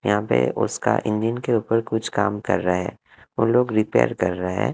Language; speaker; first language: Hindi; non-native, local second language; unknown